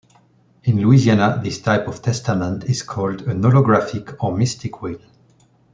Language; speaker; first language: English; non-native, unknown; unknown